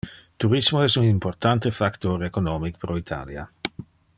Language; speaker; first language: Interlingua; non-native, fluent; Dutch